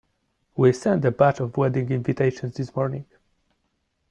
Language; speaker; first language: English; non-native, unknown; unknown